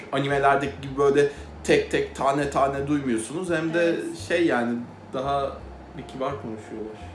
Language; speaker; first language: Turkish; native; Turkish